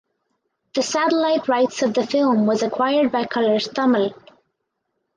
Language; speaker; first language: English; native; English